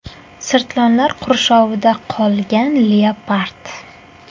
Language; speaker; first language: Uzbek; native; Uzbek